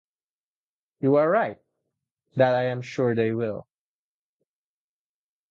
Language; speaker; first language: English; non-native, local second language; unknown